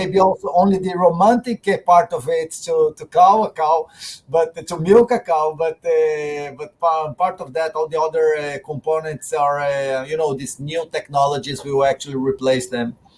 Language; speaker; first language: English; non-native, fluent; Portuguese